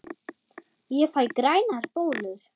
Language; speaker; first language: Icelandic; non-native, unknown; German